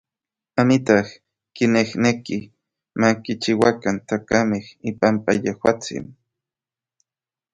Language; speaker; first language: Orizaba Nahuatl; native; Orizaba Nahuatl